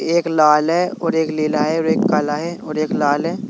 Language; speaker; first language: Hindi; native; Hindi